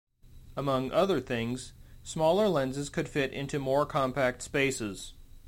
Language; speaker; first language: English; native; English